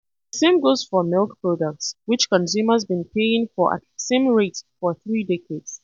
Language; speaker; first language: English; non-native, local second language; Hausa